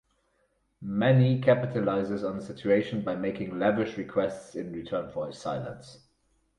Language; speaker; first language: English; non-native, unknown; German